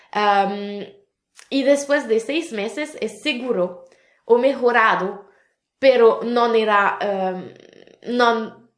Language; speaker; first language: Spanish; non-native, fluent; French